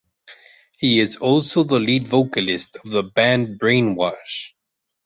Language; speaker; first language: English; non-native, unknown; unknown